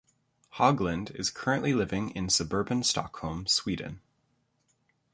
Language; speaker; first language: English; native; English